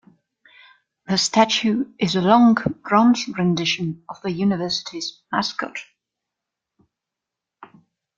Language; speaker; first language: English; non-native, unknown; German